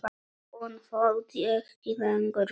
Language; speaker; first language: Icelandic; non-native, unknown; Polish